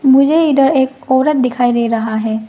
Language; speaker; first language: Hindi; non-native, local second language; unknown